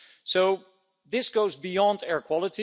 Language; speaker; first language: English; non-native, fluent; Dutch